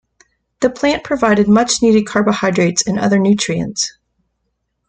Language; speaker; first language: English; native; English